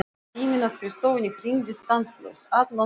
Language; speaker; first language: Icelandic; non-native, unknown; Russian